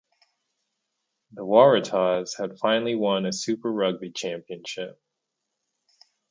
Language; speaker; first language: English; native; English